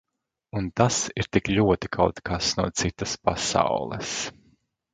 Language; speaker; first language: Latvian; native; Latvian